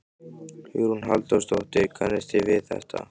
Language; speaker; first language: Icelandic; native; Icelandic